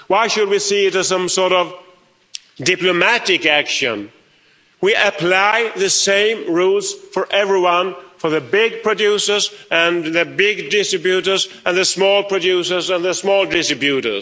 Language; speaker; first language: English; non-native, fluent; Swedish